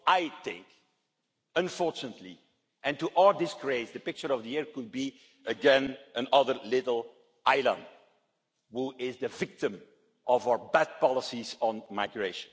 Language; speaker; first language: English; non-native, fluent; Dutch